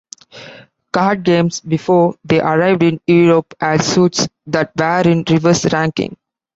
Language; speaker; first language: English; non-native, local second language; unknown